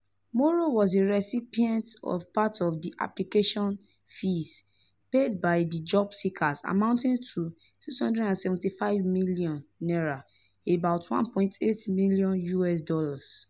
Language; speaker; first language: English; non-native, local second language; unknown